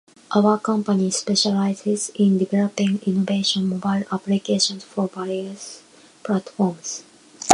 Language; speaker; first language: English; non-native, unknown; Japanese